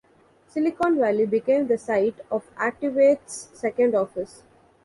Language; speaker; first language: English; non-native, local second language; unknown